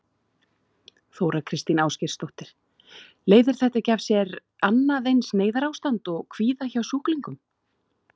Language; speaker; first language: Icelandic; native; Icelandic